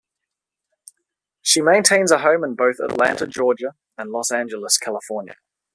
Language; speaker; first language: English; native; English